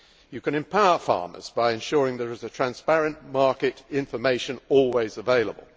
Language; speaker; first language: English; native; English